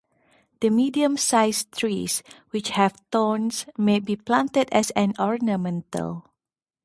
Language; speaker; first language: English; non-native, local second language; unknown